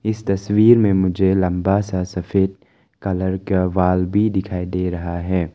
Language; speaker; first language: Hindi; non-native, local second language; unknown